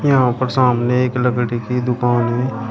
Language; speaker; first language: Hindi; native; Hindi